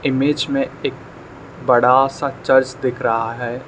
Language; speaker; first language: Hindi; non-native, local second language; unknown